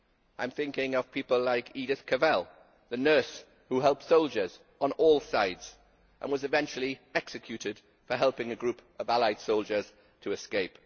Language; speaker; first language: English; native; English